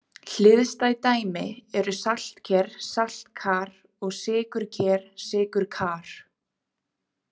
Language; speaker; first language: Icelandic; native; Icelandic